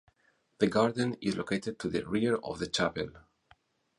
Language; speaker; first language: English; non-native, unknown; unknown